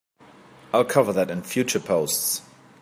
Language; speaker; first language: English; native; English